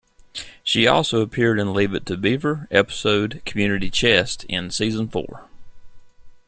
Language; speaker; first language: English; native; English